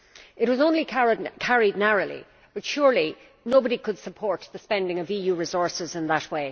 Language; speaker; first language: English; native; English